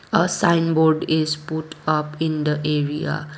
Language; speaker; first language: English; non-native, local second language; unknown